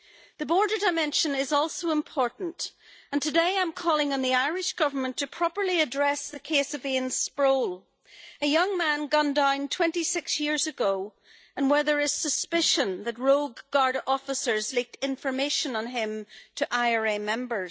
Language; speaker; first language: English; native; English